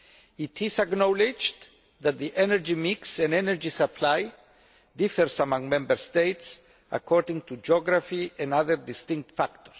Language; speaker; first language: English; non-native, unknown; Greek